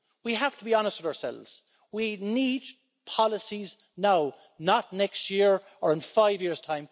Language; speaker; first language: English; native; English